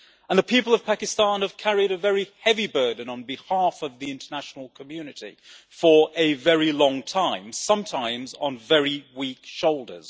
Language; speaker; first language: English; native; English